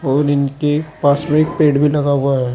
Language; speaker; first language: Hindi; native; Hindi